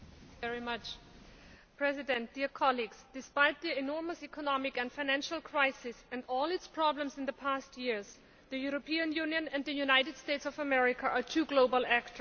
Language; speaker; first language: English; non-native, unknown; Greek